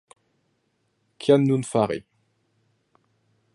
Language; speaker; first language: Esperanto; non-native, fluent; French